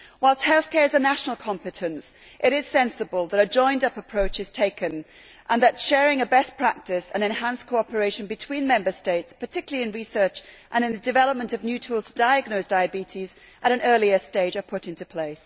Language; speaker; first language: English; native; English